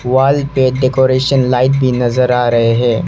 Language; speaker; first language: Hindi; non-native, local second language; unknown